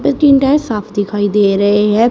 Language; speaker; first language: Hindi; native; Hindi